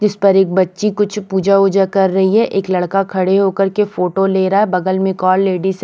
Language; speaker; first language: Hindi; non-native, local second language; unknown